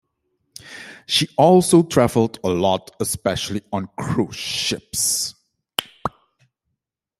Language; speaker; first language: English; non-native, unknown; Dutch